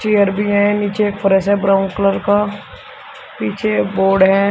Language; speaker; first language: Hindi; native; Hindi